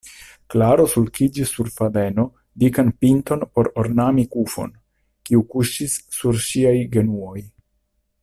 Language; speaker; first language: Esperanto; non-native, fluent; Italian